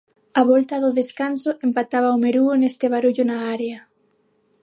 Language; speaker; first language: Galician; non-native, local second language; Spanish